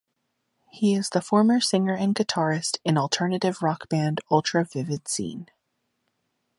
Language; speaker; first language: English; native; English